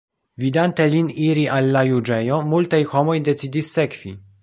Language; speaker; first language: Esperanto; non-native, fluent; Polish